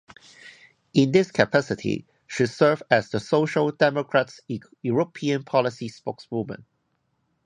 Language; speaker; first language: English; non-native, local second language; Cantonese